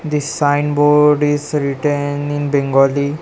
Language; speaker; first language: English; non-native, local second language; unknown